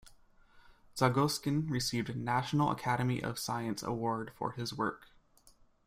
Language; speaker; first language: English; native; English